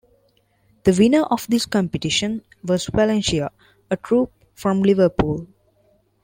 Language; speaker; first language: English; non-native, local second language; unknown